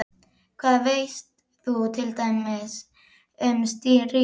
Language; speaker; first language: Icelandic; native; Icelandic